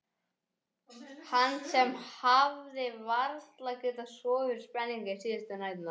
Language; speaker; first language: Icelandic; non-native, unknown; English